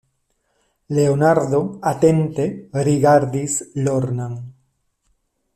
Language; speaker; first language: Esperanto; non-native, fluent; Spanish